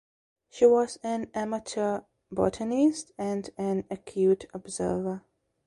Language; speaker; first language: English; non-native, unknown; Belarusian